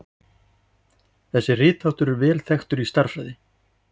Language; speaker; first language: Icelandic; native; Icelandic